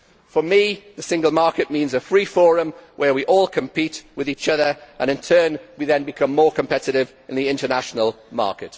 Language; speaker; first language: English; native; English